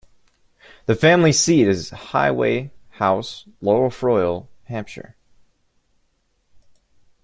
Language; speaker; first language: English; native; English